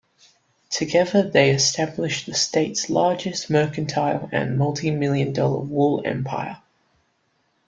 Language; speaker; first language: English; native; English